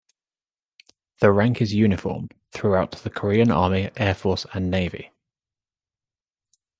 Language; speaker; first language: English; native; English